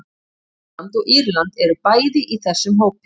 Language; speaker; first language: Icelandic; native; Icelandic